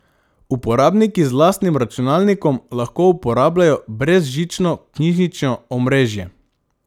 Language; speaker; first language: Slovenian; non-native, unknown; Macedonian